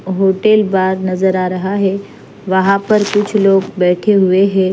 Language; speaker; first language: Hindi; non-native, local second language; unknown